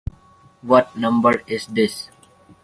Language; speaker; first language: English; non-native, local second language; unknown